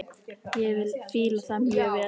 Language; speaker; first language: Icelandic; native; Icelandic